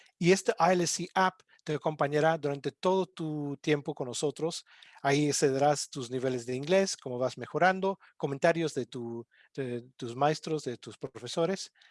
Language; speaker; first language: Spanish; non-native, fluent; English